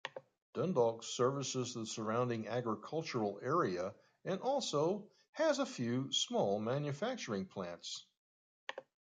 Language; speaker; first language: English; native; English